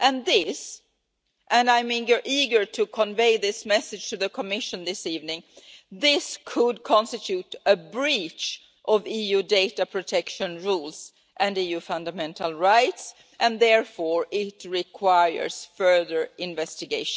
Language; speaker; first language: English; non-native, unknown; Swedish